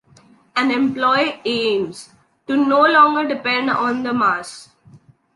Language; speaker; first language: English; non-native, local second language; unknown